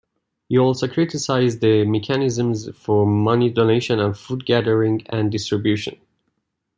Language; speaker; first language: English; non-native, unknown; Persian